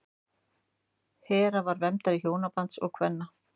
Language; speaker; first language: Icelandic; native; Icelandic